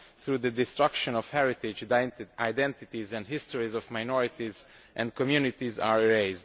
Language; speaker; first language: English; non-native, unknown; Romanian